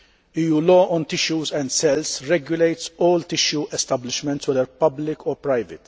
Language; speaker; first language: English; non-native, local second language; Maltese